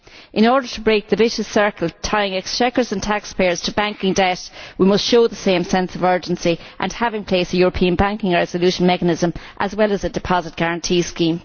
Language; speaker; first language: English; native; English